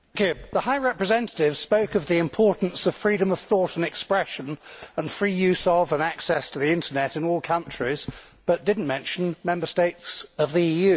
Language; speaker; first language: English; native; English